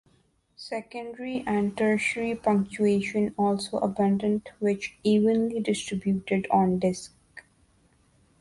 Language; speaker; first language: English; non-native, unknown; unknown